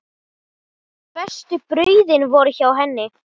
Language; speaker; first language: Icelandic; non-native, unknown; Portuguese